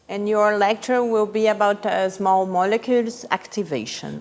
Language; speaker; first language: English; non-native, fluent; Portuguese